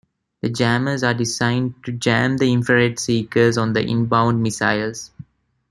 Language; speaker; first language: English; non-native, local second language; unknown